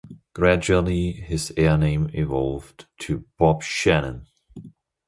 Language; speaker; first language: English; non-native, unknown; German